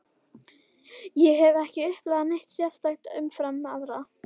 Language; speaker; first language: Icelandic; native; Icelandic